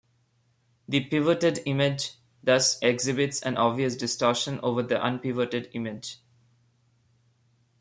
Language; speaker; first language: English; non-native, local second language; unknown